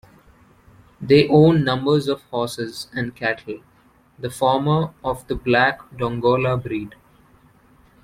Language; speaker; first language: English; non-native, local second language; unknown